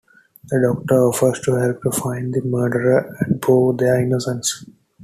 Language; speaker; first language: English; non-native, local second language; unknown